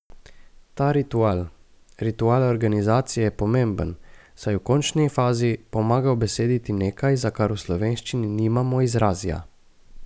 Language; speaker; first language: Slovenian; native; Slovenian